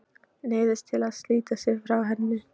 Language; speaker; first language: Icelandic; non-native, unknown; Polish